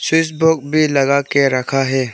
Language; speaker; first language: Hindi; non-native, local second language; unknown